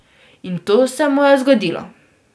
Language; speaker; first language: Slovenian; native; Slovenian